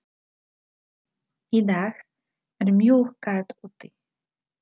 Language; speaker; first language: Icelandic; non-native, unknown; Polish